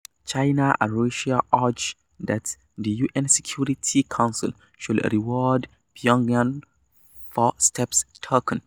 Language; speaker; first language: English; non-native, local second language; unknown